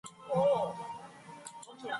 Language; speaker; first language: English; non-native, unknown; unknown